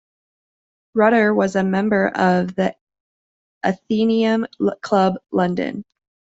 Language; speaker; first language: English; native; English